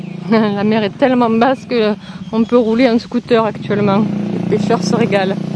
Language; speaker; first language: French; native; French